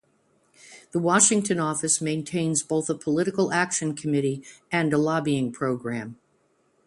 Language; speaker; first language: English; native; English